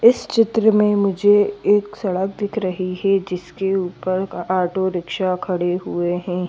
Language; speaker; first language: Hindi; native; Hindi